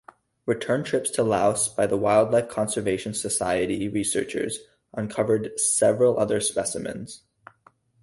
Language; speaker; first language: English; native; English